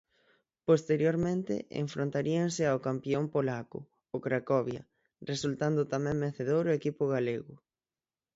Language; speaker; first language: Galician; native; Galician